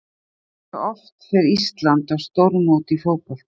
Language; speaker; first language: Icelandic; native; Icelandic